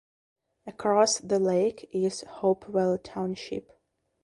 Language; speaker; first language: English; non-native, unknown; Belarusian